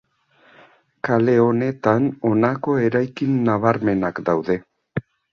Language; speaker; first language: Basque; native; Basque